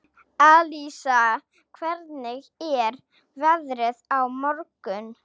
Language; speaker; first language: Icelandic; non-native, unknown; Slovak